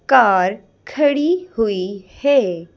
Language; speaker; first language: Hindi; native; Hindi